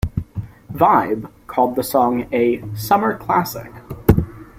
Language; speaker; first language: English; native; English